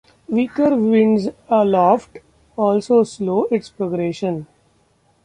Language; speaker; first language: English; non-native, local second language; Marathi